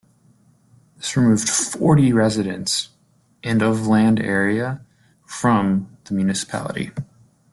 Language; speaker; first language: English; native; English